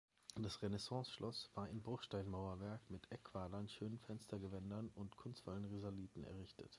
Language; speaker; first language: German; native; German